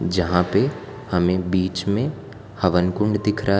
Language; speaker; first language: Hindi; non-native, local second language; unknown